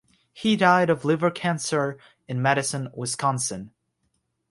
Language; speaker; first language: English; non-native, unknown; Russian